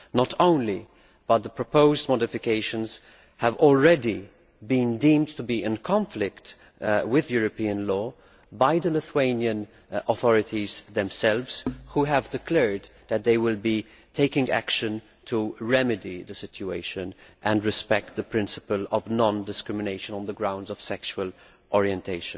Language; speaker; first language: English; non-native, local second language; Maltese